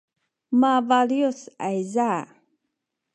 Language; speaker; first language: Sakizaya; non-native, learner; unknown